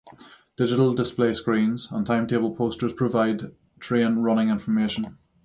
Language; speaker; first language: English; native; English